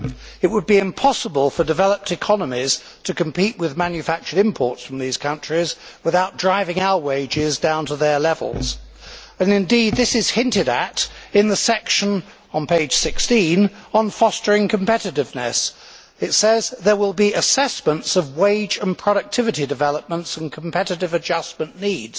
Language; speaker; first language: English; native; English